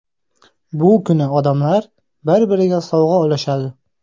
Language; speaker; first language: Uzbek; native; Uzbek